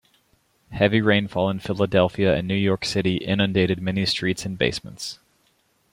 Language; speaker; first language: English; native; English